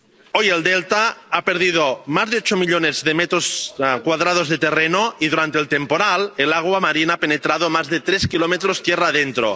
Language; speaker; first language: Spanish; non-native, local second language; Catalan